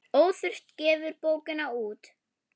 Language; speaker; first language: Icelandic; non-native, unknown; German